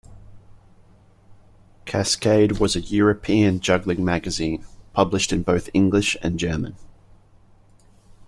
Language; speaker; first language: English; native; English